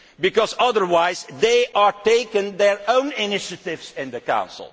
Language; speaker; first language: English; non-native, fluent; Dutch